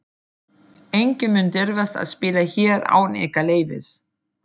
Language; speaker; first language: Icelandic; non-native, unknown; German